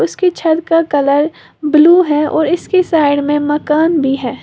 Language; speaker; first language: Hindi; native; Hindi